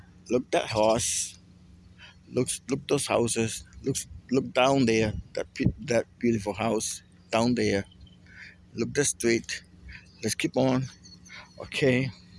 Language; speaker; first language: English; non-native, fluent; Spanish